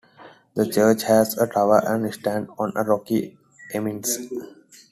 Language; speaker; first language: English; non-native, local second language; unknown